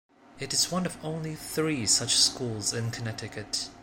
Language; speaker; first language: English; non-native, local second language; Cantonese